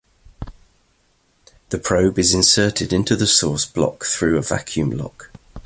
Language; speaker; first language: English; native; English